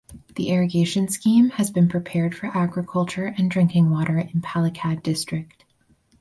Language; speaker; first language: English; native; English